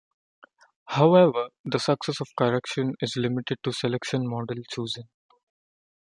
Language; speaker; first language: English; non-native, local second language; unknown